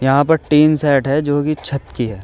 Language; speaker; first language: Hindi; native; Hindi